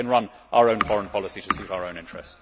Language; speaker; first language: English; native; English